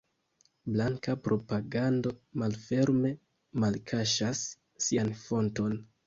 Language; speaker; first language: Esperanto; non-native, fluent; Kinyarwanda